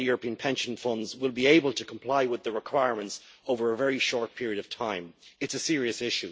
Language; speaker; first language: English; native; English